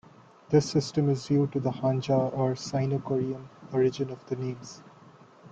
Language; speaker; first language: English; non-native, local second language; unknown